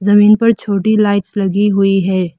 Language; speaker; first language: Hindi; non-native, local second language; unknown